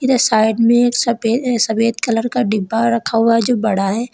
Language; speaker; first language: Hindi; native; Hindi